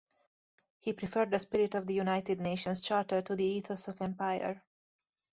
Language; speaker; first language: English; native; English